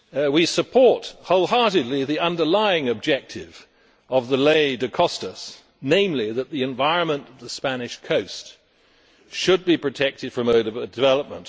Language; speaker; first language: English; native; English